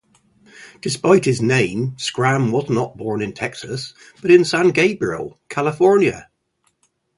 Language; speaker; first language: English; native; English